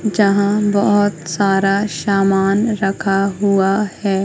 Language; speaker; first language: Hindi; native; Hindi